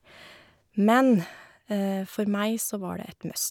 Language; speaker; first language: Norwegian; native; Norwegian